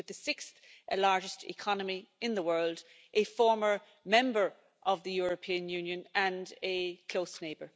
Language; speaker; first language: English; native; English